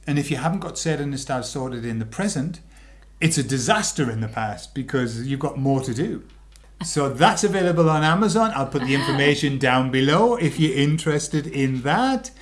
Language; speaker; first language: English; native; English